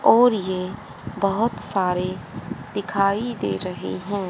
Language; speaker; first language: Hindi; native; Hindi